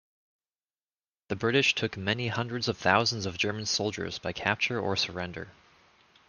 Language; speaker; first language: English; native; English